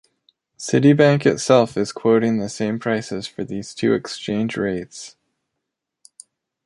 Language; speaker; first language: English; native; English